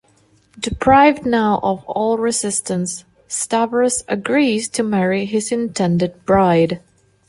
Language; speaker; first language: English; non-native, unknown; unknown